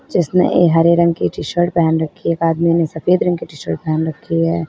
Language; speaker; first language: Hindi; native; Hindi